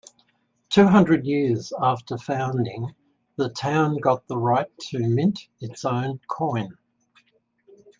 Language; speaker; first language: English; native; English